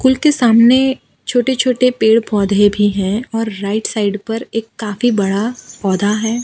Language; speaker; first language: Hindi; non-native, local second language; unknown